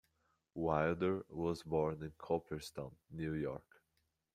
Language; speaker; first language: English; non-native, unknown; Portuguese